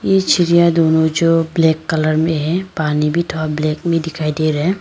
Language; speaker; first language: Hindi; non-native, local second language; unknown